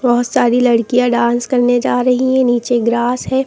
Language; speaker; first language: Hindi; native; Hindi